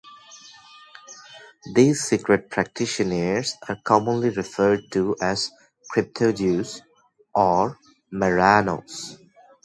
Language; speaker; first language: English; non-native, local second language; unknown